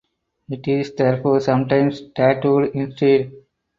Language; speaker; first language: English; non-native, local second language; Tamil